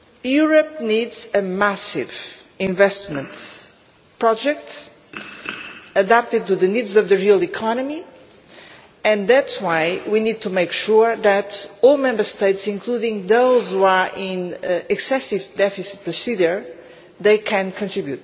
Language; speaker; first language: English; non-native, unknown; Portuguese